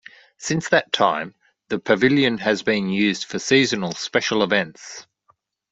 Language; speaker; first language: English; native; English